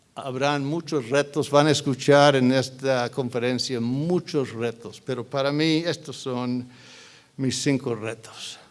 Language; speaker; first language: Spanish; non-native, fluent; English